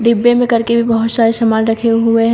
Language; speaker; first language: Hindi; native; Hindi